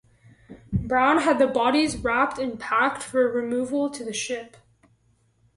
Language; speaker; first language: English; native; English